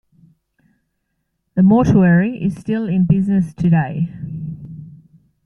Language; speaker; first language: English; native; English